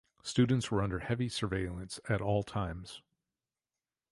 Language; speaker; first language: English; native; English